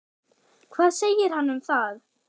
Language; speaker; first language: Icelandic; non-native, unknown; German